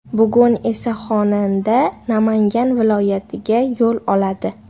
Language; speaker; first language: Uzbek; native; Uzbek